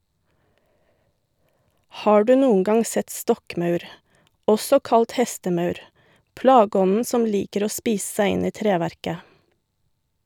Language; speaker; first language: Norwegian; native; Norwegian